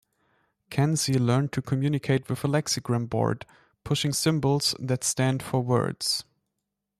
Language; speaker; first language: English; non-native, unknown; German